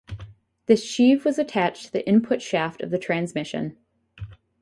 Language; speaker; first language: English; native; English